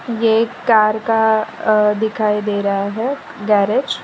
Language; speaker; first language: Hindi; non-native, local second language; Gujarati